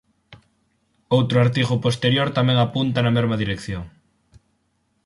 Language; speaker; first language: Galician; native; Galician